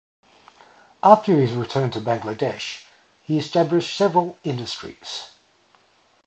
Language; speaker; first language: English; native; English